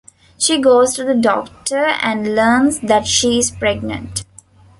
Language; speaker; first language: English; non-native, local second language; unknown